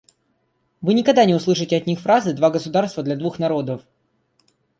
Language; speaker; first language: Russian; native; Russian